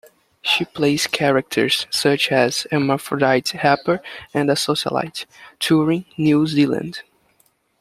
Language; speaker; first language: English; native; English